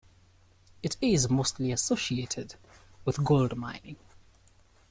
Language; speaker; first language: English; native; English